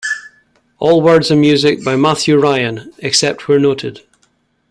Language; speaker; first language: English; native; English